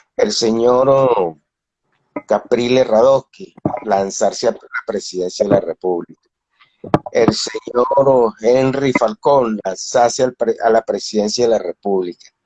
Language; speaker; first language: Spanish; native; Spanish